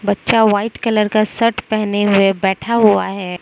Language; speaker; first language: Hindi; non-native, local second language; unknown